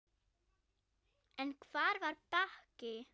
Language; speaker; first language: Icelandic; non-native, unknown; German